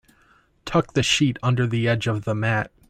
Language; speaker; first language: English; native; English